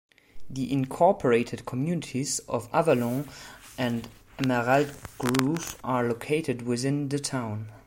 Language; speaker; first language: English; non-native, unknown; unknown